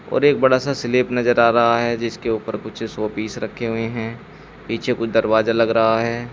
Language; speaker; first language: Hindi; native; Hindi